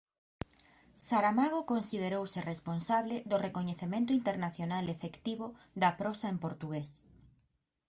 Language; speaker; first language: Galician; native; Galician